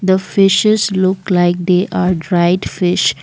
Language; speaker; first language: English; non-native, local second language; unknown